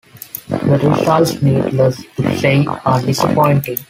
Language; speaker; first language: English; non-native, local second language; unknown